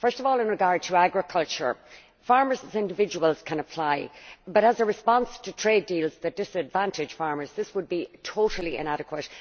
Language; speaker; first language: English; native; English